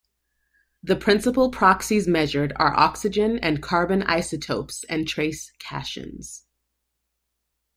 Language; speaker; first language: English; native; English